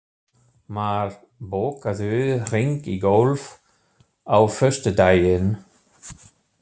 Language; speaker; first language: Icelandic; non-native, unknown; German